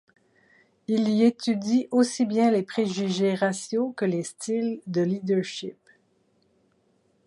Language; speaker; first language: French; native; French